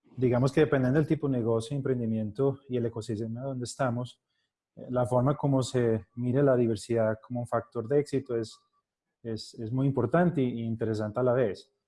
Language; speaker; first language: Spanish; non-native, related language; Portuguese